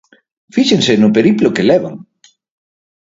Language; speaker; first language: Galician; native; Galician